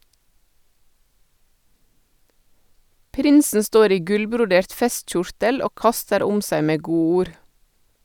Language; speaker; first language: Norwegian; native; Norwegian